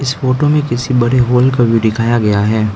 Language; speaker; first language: Hindi; non-native, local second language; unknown